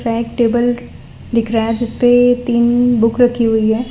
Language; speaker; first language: Hindi; non-native, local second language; Gujarati